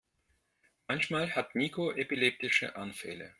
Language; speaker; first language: German; non-native, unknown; Russian